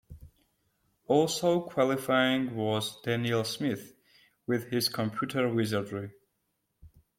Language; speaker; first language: English; non-native, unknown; Georgian